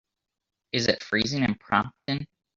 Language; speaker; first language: English; native; English